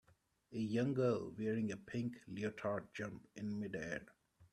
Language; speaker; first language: English; non-native, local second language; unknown